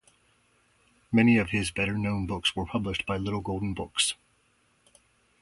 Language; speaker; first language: English; native; English